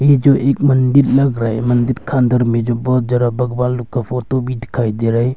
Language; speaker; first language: Hindi; early bilingual, other home language; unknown